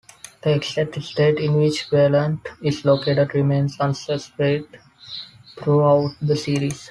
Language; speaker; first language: English; non-native, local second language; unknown